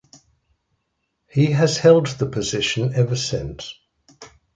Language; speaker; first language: English; native; English